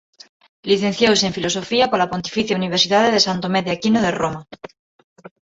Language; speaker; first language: Galician; non-native, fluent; Spanish